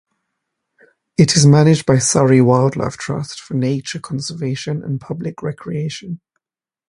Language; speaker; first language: English; native; English